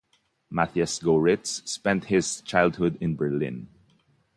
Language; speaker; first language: English; non-native, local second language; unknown